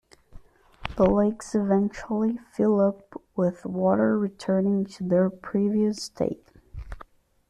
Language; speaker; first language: English; non-native, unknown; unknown